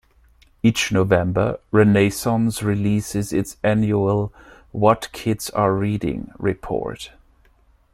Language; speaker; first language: English; non-native, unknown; German